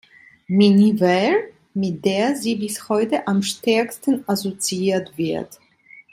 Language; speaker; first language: German; non-native, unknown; Italian